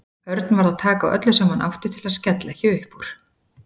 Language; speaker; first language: Icelandic; native; Icelandic